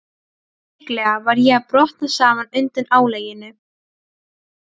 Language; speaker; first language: Icelandic; non-native, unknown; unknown